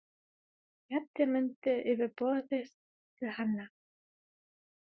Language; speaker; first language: Icelandic; non-native, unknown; German